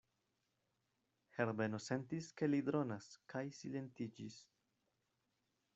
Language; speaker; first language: Esperanto; non-native, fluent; Spanish